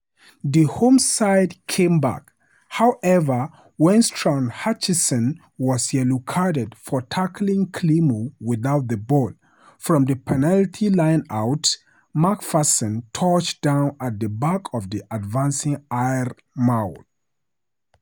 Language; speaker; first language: English; non-native, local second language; Hausa